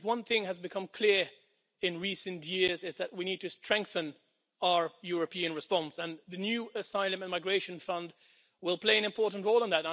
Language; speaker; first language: English; non-native, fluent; Dutch